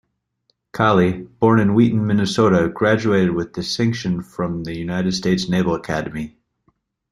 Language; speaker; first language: English; native; English